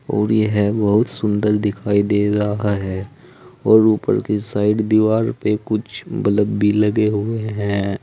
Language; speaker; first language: Hindi; native; Hindi